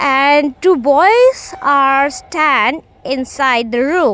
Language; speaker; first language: English; non-native, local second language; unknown